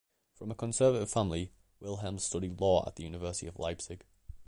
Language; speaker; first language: English; native; English